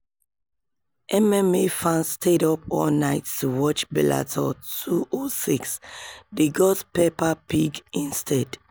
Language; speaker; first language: English; non-native, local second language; Yoruba